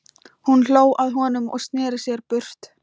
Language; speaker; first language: Icelandic; non-native, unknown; Thai